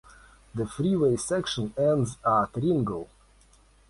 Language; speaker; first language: English; non-native, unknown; Russian